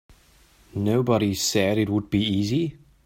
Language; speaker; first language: English; non-native, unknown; German